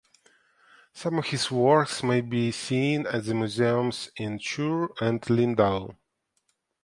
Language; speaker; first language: English; non-native, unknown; Ukrainian